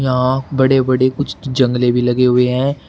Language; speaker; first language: Hindi; native; Hindi